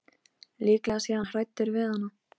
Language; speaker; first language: Icelandic; non-native, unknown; Polish